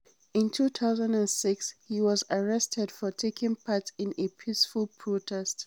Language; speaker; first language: English; non-native, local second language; Hausa